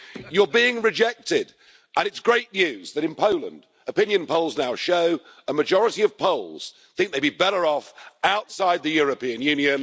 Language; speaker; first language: English; native; English